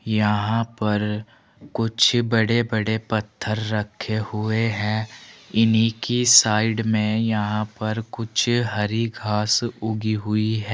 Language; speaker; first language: Hindi; native; Hindi